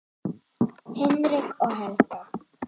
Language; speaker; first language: Icelandic; non-native, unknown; German